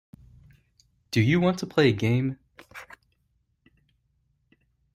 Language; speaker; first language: English; native; English